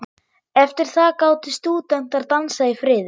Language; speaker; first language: Icelandic; non-native, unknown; German